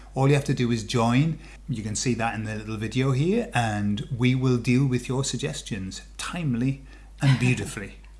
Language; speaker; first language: English; native; English